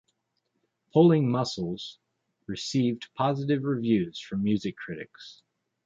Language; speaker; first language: English; native; English